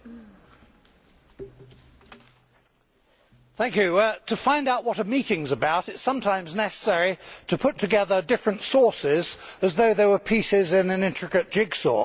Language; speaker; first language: English; native; English